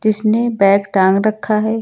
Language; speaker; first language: Hindi; native; Hindi